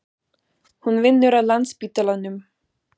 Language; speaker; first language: Icelandic; non-native, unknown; German